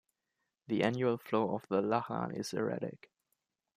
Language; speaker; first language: English; non-native, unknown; German